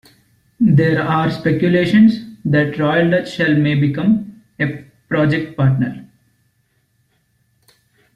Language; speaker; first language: English; non-native, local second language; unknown